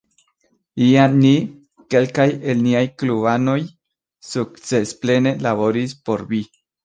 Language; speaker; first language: Esperanto; non-native, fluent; Spanish